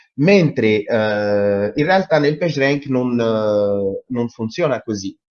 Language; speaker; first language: Italian; non-native, related language; French